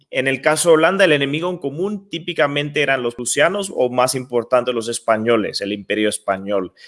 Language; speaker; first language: Spanish; non-native, fluent; Dutch